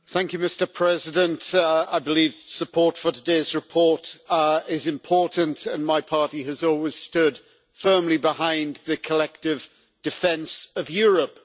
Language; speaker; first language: English; native; English